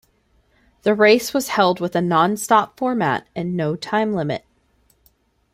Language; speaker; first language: English; native; English